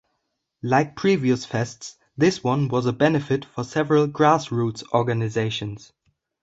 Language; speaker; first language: English; non-native, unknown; German